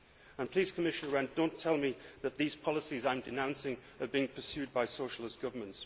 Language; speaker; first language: English; native; English